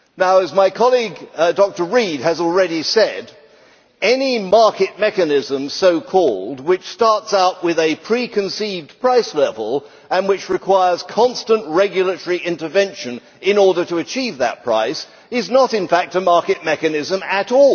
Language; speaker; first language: English; native; English